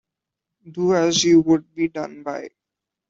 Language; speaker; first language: English; non-native, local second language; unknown